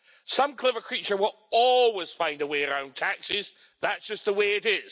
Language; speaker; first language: English; native; English